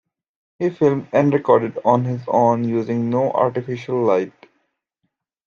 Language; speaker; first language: English; native; English